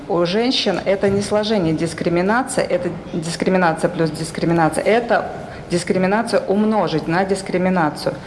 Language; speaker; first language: Russian; native; Russian